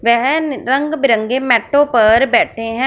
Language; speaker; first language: Hindi; non-native, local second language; Punjabi